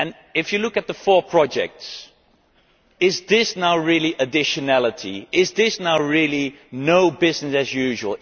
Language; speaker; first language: English; non-native, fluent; Dutch